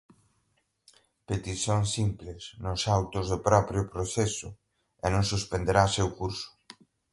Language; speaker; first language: Portuguese; non-native, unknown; Galician